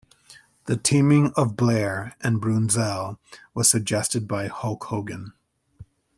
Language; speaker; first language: English; native; English